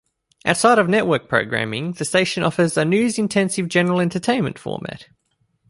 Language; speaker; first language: English; native; English